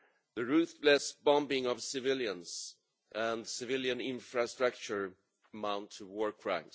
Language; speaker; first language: English; non-native, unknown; Swedish